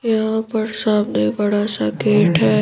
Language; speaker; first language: Hindi; native; Hindi